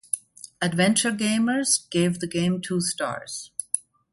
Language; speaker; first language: English; non-native, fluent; German